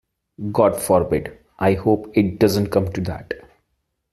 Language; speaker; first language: English; non-native, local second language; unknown